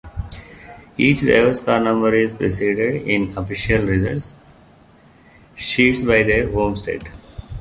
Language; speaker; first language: English; non-native, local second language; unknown